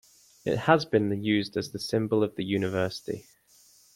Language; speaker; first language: English; native; English